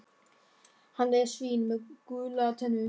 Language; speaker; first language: Icelandic; non-native, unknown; German